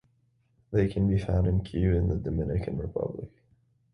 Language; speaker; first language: English; native; English